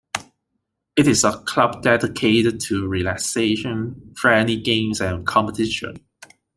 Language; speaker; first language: English; non-native, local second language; Cantonese